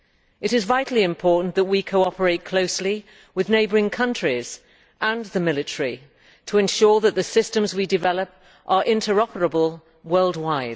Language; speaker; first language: English; native; English